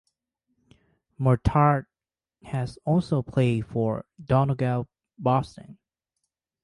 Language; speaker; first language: English; native; English